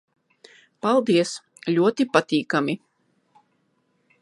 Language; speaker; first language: Latvian; non-native, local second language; Russian